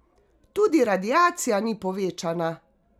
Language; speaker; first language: Slovenian; native; Slovenian